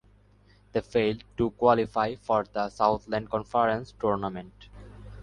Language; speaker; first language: English; non-native, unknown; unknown